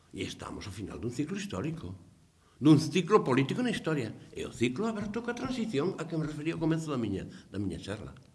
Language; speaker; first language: Galician; native; Galician